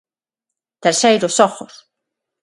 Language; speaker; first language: Galician; non-native, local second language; Spanish